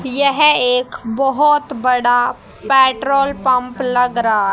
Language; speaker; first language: Hindi; native; Hindi